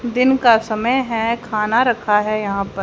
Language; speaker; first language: Hindi; native; Hindi